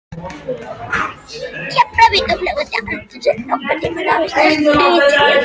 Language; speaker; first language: Icelandic; non-native, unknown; French